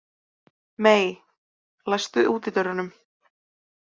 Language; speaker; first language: Icelandic; native; Icelandic